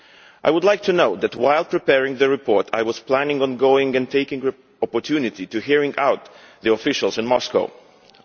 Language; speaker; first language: English; non-native, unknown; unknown